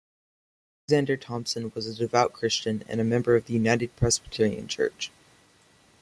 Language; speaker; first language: English; native; English